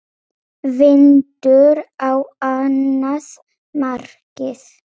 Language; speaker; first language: Icelandic; non-native, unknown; Polish